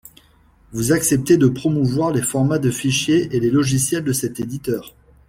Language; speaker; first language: French; non-native, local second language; Malagasy